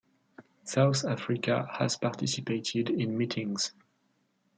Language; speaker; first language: English; non-native, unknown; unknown